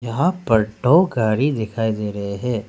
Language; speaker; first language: Hindi; early bilingual, other home language; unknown